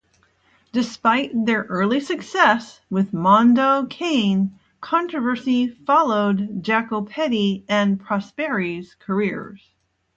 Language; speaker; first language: English; native; English